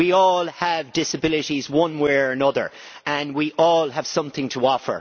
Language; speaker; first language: English; native; English